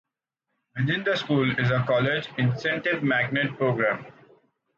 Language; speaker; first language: English; non-native, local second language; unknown